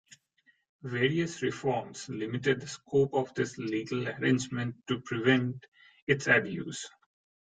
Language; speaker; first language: English; non-native, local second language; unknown